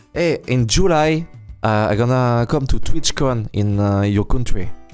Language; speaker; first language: English; non-native, learner; French